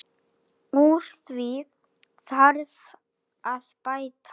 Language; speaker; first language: Icelandic; native; Icelandic